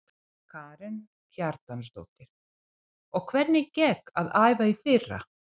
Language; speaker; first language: Icelandic; non-native, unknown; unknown